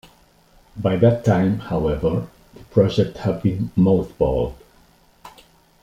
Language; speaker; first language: English; non-native, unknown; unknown